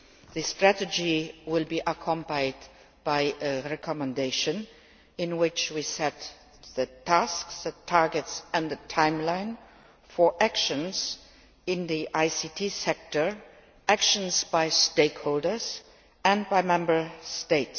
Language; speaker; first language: English; non-native, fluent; Luxembourgish